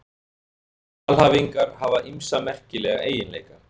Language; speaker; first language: Icelandic; native; Icelandic